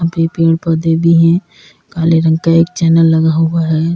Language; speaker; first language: Hindi; native; Hindi